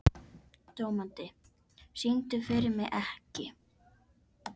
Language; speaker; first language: Icelandic; native; Icelandic